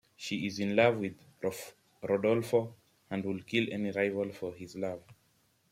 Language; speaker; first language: English; native; English